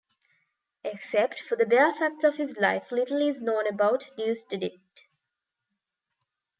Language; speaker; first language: English; non-native, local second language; Tamil